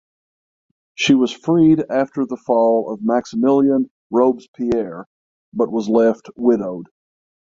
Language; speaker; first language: English; native; English